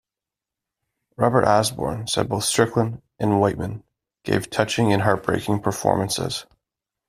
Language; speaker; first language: English; native; English